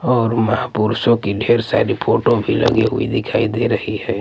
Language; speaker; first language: Hindi; non-native, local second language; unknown